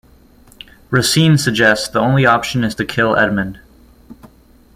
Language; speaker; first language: English; native; English